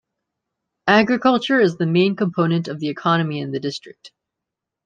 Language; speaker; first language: English; native; English